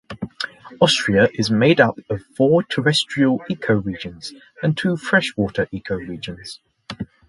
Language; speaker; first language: English; native; English